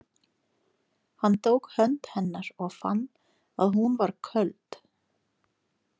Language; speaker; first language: Icelandic; non-native, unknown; Lithuanian